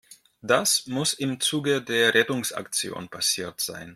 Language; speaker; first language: German; non-native, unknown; Russian